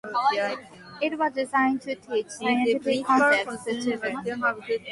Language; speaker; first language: English; non-native, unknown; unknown